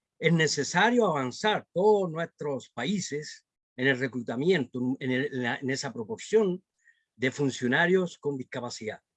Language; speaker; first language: Spanish; native; Spanish